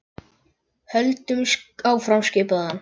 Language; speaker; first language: Icelandic; native; Icelandic